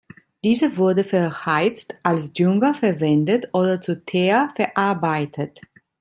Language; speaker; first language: German; non-native, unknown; Italian